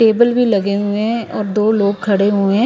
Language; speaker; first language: Hindi; non-native, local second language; Punjabi